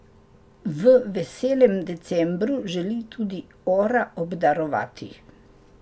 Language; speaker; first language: Slovenian; native; Slovenian